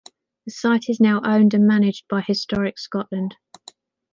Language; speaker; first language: English; native; English